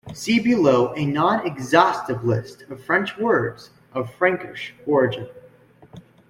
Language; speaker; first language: English; native; English